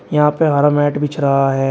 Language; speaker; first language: Hindi; native; Hindi